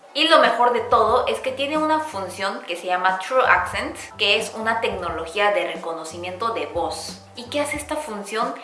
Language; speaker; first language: Spanish; non-native, fluent; Korean